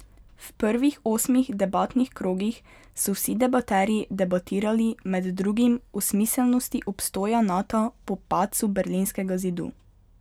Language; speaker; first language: Slovenian; native; Slovenian